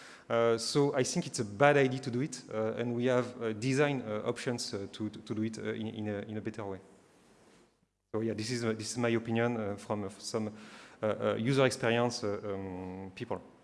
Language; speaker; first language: English; non-native, learner; French